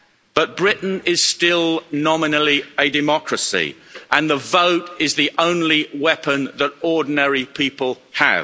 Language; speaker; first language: English; native; English